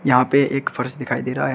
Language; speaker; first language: Hindi; native; Hindi